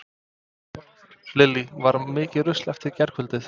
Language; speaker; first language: Icelandic; non-native, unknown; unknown